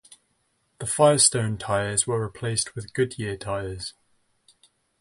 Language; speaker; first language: English; native; English